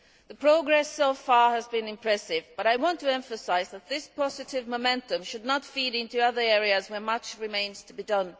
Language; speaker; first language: English; non-native, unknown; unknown